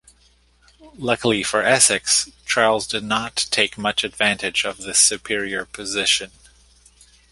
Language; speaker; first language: English; native; English